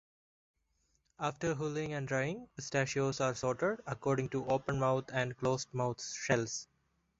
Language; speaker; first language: English; non-native, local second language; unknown